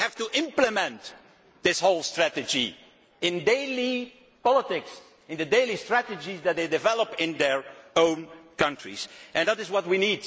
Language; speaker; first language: English; non-native, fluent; Dutch